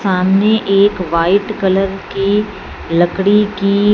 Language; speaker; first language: Hindi; non-native, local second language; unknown